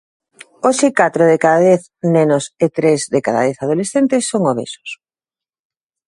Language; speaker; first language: Galician; native; Galician